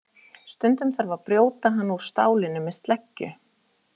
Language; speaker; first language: Icelandic; native; Icelandic